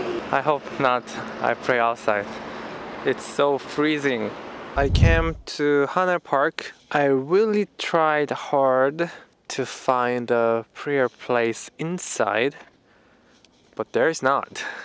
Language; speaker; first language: English; non-native, fluent; Korean